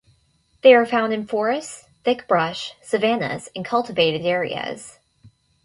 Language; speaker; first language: English; native; English